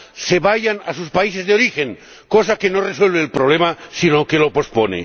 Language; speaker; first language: Spanish; non-native, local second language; Catalan